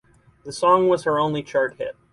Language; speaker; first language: English; native; English